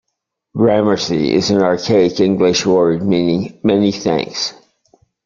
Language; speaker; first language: English; native; English